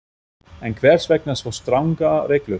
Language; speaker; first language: Icelandic; non-native, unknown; German